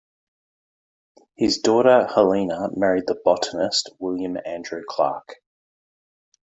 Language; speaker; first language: English; native; English